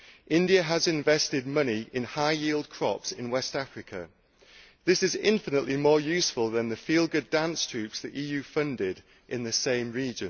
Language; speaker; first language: English; native; English